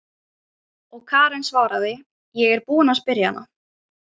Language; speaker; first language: Icelandic; non-native, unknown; Ukrainian